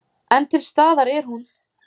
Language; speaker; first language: Icelandic; native; Icelandic